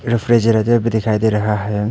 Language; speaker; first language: Hindi; non-native, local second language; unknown